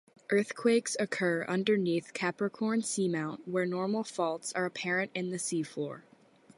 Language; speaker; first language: English; native; English